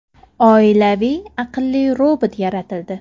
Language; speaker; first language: Uzbek; native; Uzbek